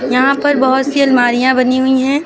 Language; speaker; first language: Hindi; native; Hindi